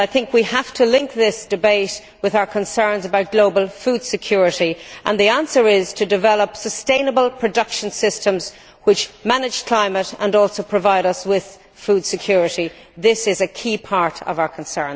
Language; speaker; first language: English; native; English